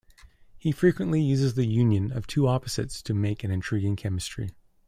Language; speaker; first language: English; native; English